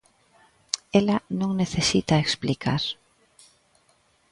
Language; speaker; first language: Galician; native; Galician